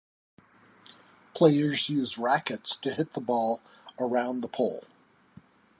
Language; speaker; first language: English; native; English